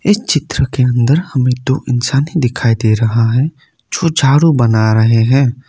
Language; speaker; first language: Hindi; non-native, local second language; Assamese